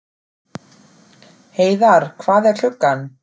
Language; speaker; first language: Icelandic; non-native, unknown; German